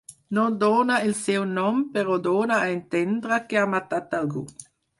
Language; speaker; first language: Catalan; non-native, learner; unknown